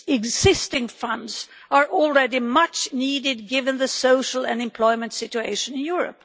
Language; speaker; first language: English; non-native, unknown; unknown